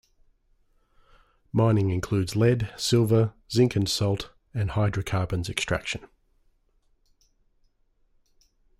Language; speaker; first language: English; native; English